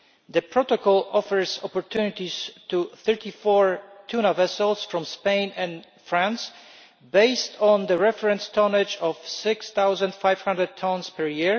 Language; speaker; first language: English; non-native, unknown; Polish